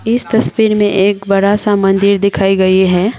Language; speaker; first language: Hindi; non-native, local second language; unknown